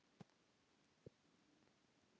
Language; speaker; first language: Icelandic; non-native, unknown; Polish